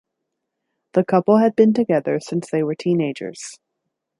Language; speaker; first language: English; native; English